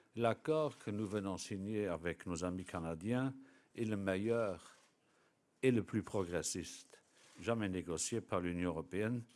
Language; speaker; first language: French; non-native, local second language; Luxembourgish